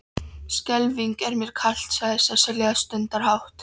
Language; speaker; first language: Icelandic; non-native, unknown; Polish